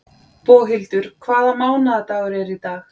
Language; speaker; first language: Icelandic; native; Icelandic